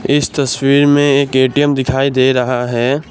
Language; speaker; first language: Hindi; non-native, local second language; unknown